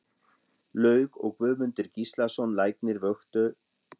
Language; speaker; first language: Icelandic; non-native, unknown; German